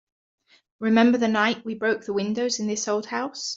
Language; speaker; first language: English; native; English